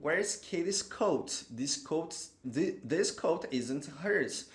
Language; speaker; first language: English; non-native, fluent; Portuguese